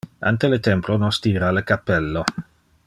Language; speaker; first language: Interlingua; non-native, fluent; Dutch